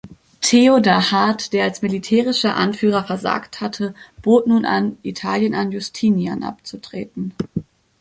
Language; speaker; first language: German; native; German